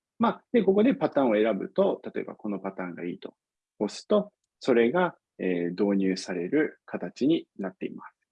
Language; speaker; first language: Japanese; non-native, fluent; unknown